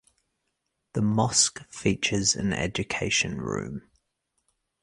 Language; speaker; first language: English; native; English